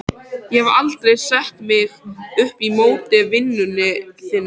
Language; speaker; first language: Icelandic; native; Icelandic